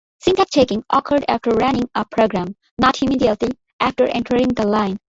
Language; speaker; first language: English; non-native, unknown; Bangla